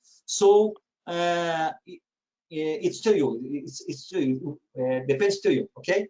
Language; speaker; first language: English; non-native, learner; Portuguese